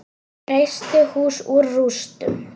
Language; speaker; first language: Icelandic; non-native, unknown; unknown